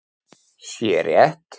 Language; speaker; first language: Icelandic; native; Icelandic